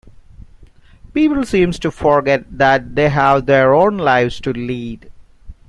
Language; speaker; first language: English; non-native, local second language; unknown